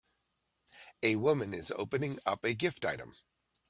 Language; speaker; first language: English; native; English